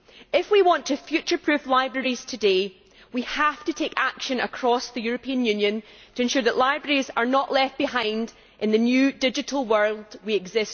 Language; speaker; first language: English; native; English